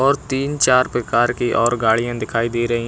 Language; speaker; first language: Hindi; native; Hindi